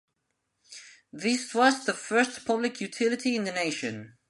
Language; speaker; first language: English; non-native, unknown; Spanish